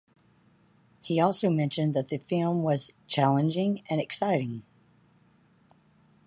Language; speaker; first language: English; native; English